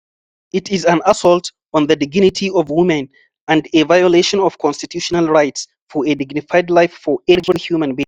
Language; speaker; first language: English; non-native, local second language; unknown